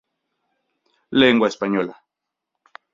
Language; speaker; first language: Spanish; native; Spanish